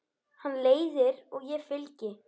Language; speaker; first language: Icelandic; native; Icelandic